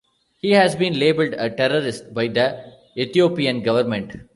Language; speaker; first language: English; non-native, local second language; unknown